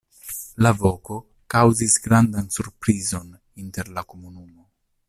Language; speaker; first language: Esperanto; non-native, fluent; Italian